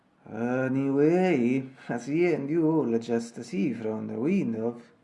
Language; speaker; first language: English; non-native, fluent; Italian